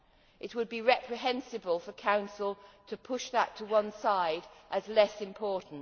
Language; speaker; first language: English; native; English